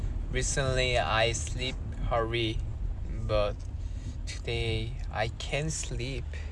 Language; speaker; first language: English; non-native, learner; Korean